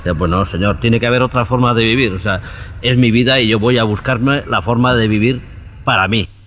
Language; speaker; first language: Spanish; native; Spanish